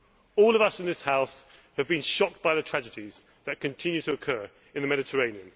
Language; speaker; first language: English; native; English